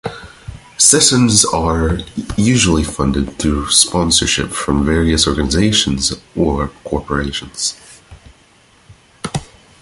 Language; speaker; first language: English; non-native, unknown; Portuguese